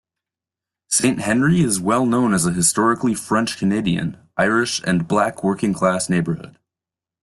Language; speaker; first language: English; native; English